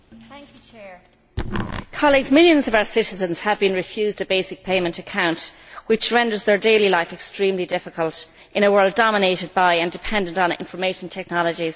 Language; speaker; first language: English; native; English